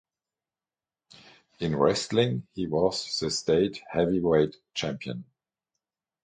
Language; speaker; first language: English; non-native, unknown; German